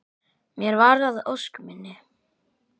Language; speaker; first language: Icelandic; native; Icelandic